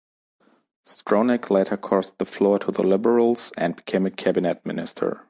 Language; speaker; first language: English; non-native, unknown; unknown